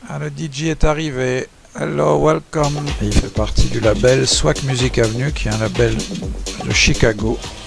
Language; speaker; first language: French; native; French